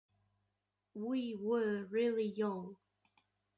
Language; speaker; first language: English; non-native, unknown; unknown